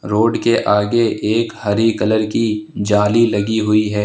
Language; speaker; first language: Hindi; native; Hindi